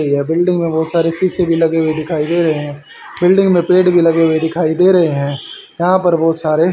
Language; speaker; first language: Hindi; native; Hindi